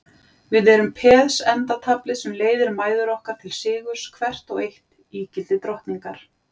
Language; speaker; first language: Icelandic; native; Icelandic